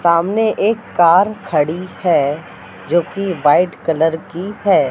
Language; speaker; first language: Hindi; native; Hindi